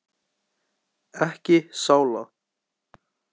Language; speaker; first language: Icelandic; native; Icelandic